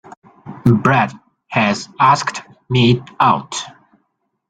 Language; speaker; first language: English; non-native, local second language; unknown